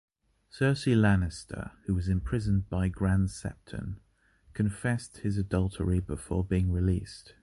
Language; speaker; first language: English; native; English